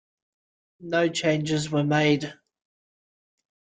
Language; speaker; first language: English; native; English